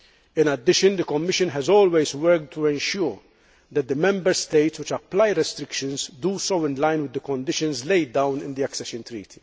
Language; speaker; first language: English; non-native, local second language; Maltese